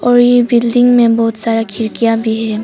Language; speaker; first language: Hindi; non-native, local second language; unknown